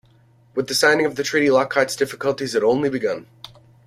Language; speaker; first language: English; native; English